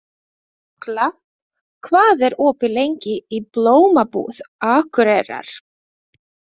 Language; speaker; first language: Icelandic; non-native, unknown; Latvian